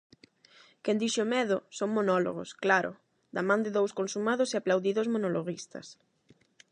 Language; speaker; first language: Galician; non-native, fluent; Spanish